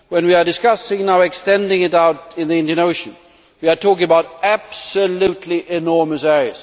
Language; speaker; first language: English; non-native, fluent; Swedish